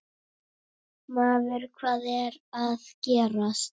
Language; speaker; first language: Icelandic; native; Icelandic